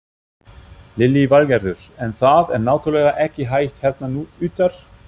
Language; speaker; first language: Icelandic; non-native, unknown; German